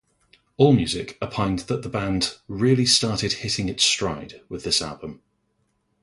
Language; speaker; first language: English; native; English